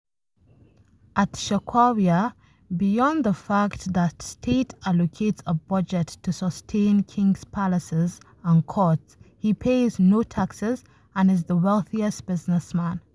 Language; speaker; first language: English; non-native, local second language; Hausa